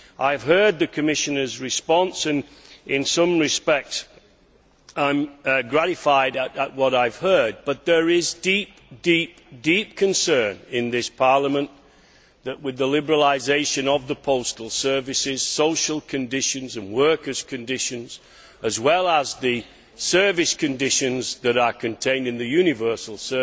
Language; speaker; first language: English; native; English